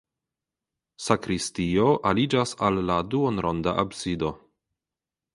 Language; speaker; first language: Esperanto; non-native, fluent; Polish